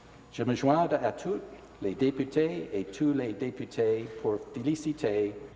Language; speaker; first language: French; non-native, learner; English